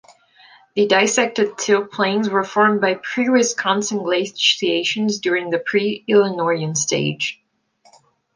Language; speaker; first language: English; non-native, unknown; Portuguese